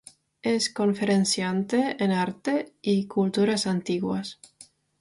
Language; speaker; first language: Spanish; non-native, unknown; Czech